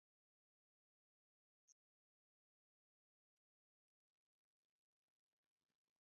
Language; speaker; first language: English; non-native, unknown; Spanish